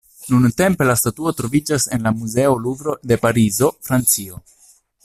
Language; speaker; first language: Esperanto; non-native, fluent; Italian